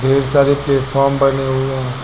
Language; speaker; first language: Hindi; native; Hindi